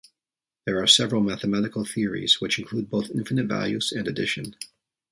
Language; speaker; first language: English; native; English